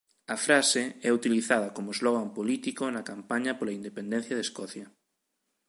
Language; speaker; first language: Galician; native; Galician